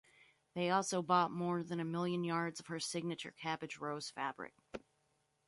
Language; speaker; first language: English; native; English